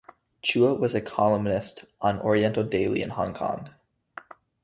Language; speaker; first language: English; native; English